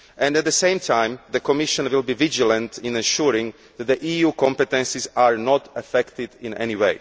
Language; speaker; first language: English; non-native, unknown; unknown